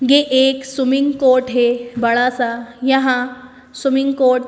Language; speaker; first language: Hindi; native; Hindi